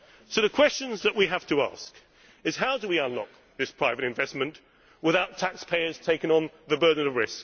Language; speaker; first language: English; native; English